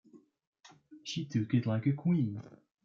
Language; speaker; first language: English; non-native, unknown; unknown